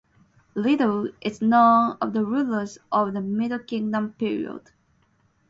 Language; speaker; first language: English; non-native, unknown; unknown